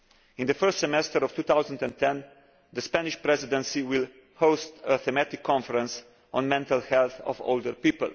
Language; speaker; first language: English; non-native, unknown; Slovenian